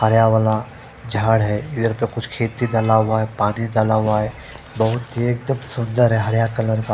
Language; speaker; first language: Hindi; non-native, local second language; Punjabi